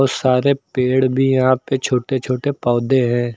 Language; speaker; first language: Hindi; native; Hindi